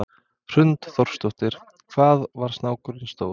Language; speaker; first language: Icelandic; non-native, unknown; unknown